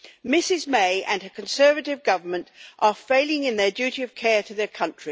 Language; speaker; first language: English; native; English